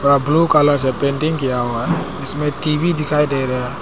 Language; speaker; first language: Hindi; non-native, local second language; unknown